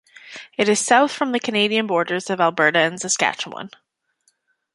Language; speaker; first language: English; native; English